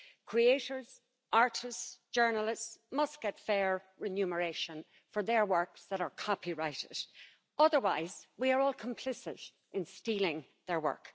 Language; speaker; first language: English; native; English